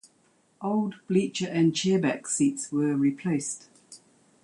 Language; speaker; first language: English; native; English